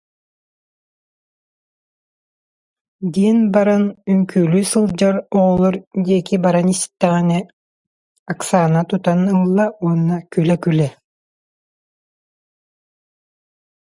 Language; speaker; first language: Yakut; non-native, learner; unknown